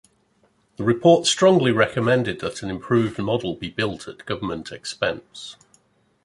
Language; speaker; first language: English; native; English